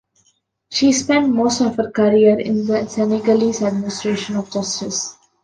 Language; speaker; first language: English; non-native, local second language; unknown